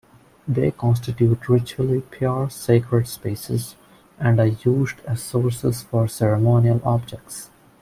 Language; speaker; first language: English; non-native, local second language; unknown